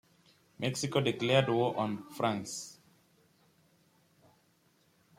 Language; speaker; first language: English; native; English